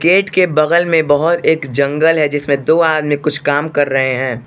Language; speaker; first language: Hindi; non-native, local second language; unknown